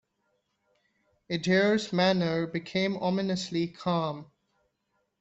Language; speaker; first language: English; non-native, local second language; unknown